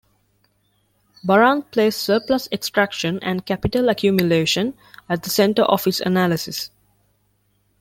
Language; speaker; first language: English; non-native, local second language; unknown